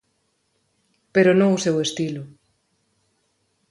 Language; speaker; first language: Galician; non-native, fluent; Spanish